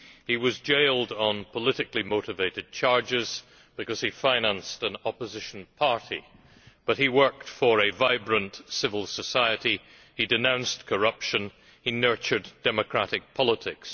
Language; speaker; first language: English; native; English